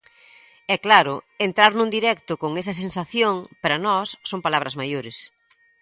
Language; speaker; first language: Galician; native; Galician